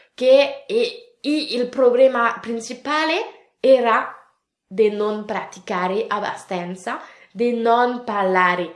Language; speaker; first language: Italian; non-native, related language; French